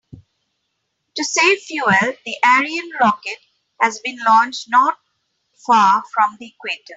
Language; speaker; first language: English; non-native, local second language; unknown